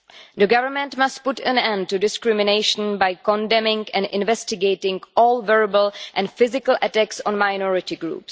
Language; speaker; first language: English; non-native, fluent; Czech